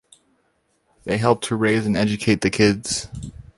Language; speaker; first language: English; native; English